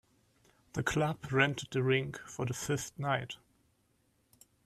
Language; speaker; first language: English; non-native, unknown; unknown